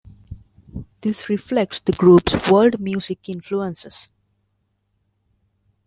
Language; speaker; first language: English; non-native, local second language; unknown